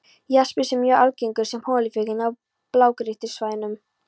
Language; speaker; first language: Icelandic; non-native, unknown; Polish